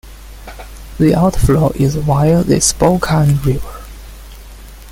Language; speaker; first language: English; non-native, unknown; Chinese